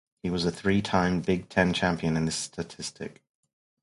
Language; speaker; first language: English; native; English